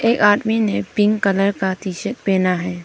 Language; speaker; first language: Hindi; non-native, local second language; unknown